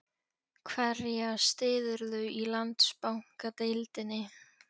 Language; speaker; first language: Icelandic; non-native, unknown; Polish